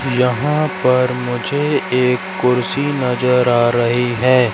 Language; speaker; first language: Hindi; native; Hindi